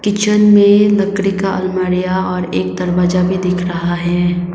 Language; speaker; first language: Hindi; non-native, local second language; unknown